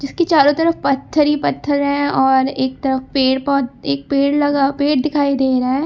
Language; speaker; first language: Hindi; native; Hindi